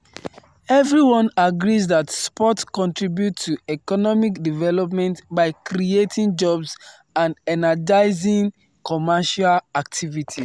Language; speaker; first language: English; non-native, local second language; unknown